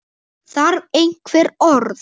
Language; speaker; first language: Icelandic; native; Icelandic